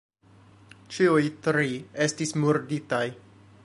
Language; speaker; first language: Esperanto; non-native, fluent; English